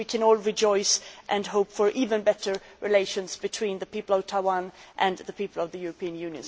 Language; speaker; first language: English; non-native, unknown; Swedish